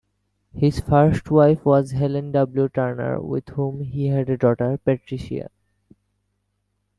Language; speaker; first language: English; non-native, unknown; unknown